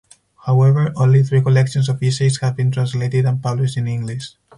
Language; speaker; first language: English; non-native, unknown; Spanish